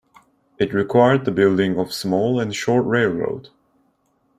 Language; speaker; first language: English; non-native, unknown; Turkish